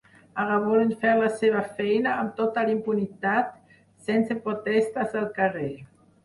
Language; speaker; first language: Catalan; non-native, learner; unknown